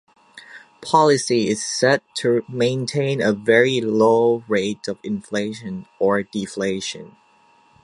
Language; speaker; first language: English; non-native, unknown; Thai